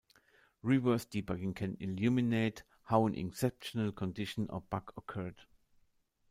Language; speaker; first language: English; non-native, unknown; German